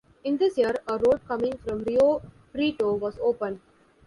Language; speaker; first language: English; non-native, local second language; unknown